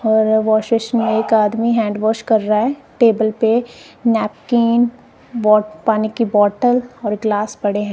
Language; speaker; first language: Hindi; non-native, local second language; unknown